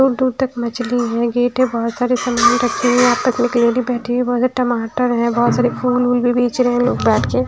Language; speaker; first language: Hindi; native; Hindi